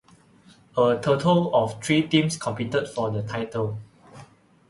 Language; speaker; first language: English; non-native, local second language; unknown